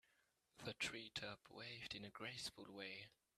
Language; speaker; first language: English; native; English